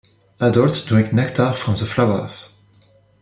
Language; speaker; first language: English; non-native, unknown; French